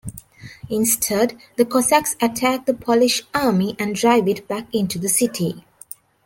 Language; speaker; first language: English; non-native, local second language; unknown